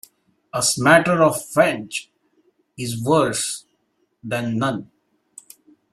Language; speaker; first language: English; non-native, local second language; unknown